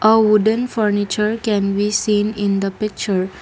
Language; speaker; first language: English; non-native, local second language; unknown